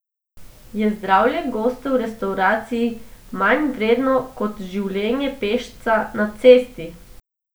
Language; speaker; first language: Slovenian; non-native, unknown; Macedonian